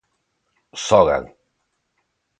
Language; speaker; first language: Galician; non-native, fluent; Spanish